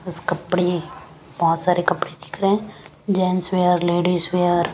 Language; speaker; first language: Hindi; non-native, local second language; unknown